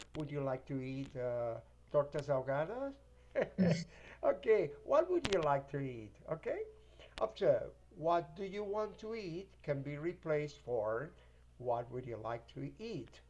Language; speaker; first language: English; non-native, fluent; Spanish